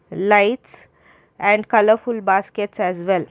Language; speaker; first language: English; non-native, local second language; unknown